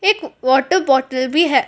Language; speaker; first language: Hindi; non-native, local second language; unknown